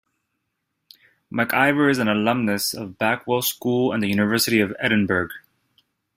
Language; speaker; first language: English; native; English